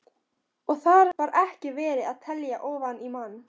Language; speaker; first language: Icelandic; non-native, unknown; Polish